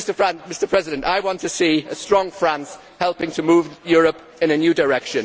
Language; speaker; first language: English; native; English